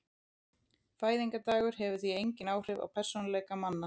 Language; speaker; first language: Icelandic; native; Icelandic